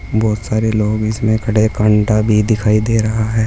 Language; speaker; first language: Hindi; native; Hindi